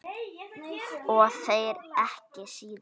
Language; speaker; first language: Icelandic; native; Icelandic